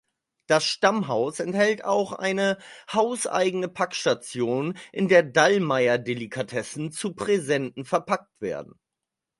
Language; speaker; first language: German; native; German